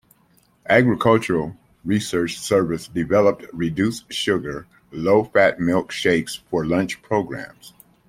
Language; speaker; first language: English; native; English